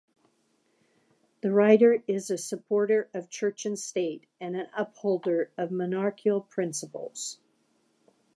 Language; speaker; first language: English; native; English